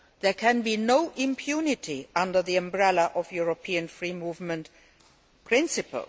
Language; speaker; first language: English; non-native, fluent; Luxembourgish